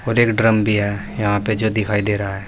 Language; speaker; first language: Hindi; native; Hindi